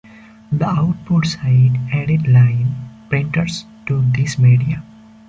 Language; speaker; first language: English; non-native, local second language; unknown